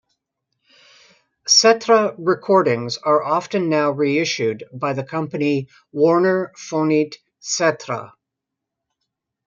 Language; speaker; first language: English; native; English